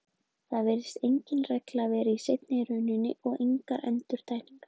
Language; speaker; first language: Icelandic; native; Icelandic